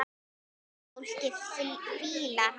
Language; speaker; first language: Icelandic; native; Icelandic